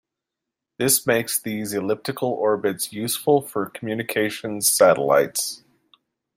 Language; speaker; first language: English; native; English